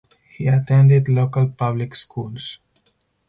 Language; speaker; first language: English; non-native, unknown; Spanish